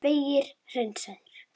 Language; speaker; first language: Icelandic; native; Icelandic